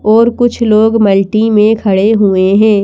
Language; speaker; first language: Hindi; native; Hindi